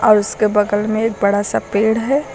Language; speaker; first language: Hindi; native; Hindi